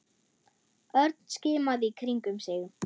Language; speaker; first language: Icelandic; non-native, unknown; German